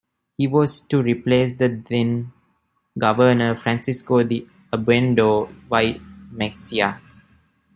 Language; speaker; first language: English; non-native, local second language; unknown